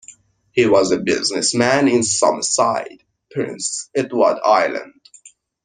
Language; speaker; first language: English; non-native, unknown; Persian